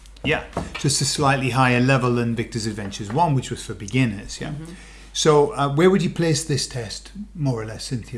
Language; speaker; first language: English; native; English